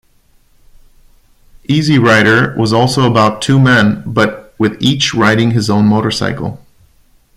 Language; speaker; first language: English; non-native, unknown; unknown